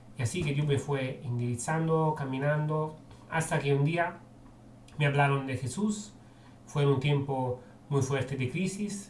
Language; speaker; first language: Spanish; non-native, fluent; Italian